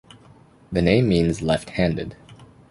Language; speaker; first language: English; native; English